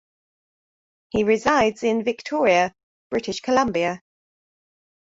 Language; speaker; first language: English; native; English